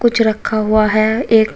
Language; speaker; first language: Hindi; native; Hindi